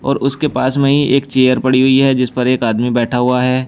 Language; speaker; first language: Hindi; native; Hindi